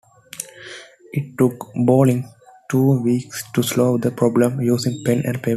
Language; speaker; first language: English; non-native, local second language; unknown